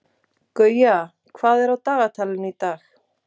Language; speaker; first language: Icelandic; native; Icelandic